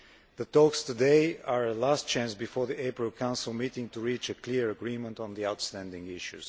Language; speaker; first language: English; non-native, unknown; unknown